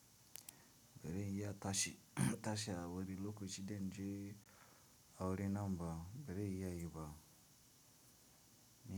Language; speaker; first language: Hausa; non-native, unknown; Tiv